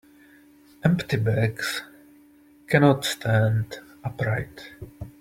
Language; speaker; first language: English; non-native, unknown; Czech